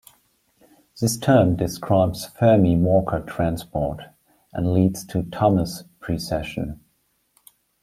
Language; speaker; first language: English; non-native, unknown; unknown